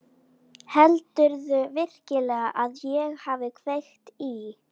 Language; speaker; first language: Icelandic; native; Icelandic